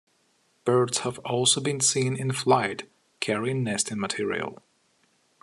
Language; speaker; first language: English; non-native, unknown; Ukrainian